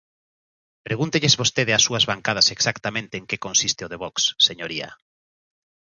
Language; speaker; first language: Galician; native; Galician